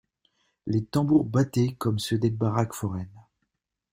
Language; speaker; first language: French; native; French